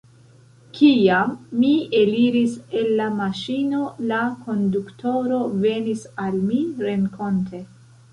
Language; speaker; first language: Esperanto; non-native, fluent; Central Kurdish